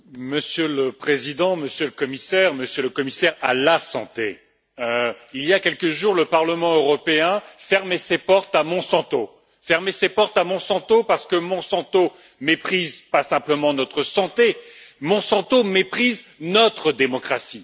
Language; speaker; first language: French; native; French